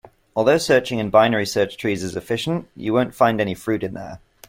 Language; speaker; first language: English; native; English